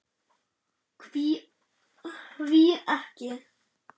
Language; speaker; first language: Icelandic; non-native, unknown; German